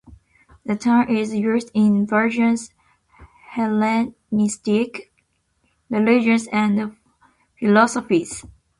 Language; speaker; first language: English; non-native, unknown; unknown